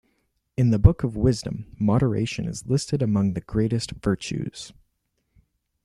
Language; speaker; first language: English; native; English